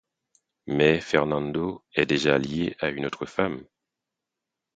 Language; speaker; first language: French; non-native, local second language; Haitian Creole